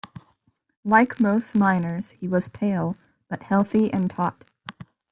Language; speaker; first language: English; native; English